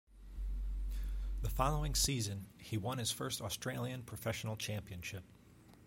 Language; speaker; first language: English; native; English